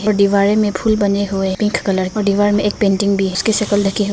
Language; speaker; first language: Hindi; non-native, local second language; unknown